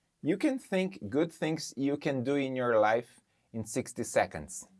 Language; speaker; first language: English; non-native, fluent; Portuguese